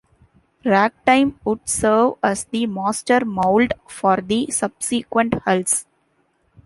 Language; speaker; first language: English; non-native, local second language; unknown